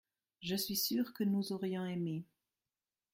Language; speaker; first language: French; non-native, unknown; German